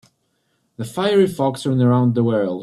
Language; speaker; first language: English; native; English